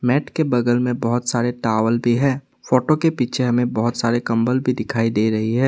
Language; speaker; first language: Hindi; non-native, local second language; Assamese